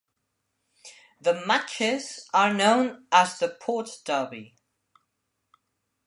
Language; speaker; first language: English; non-native, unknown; Spanish